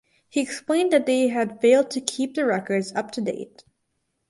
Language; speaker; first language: English; native; English